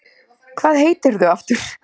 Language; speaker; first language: Icelandic; native; Icelandic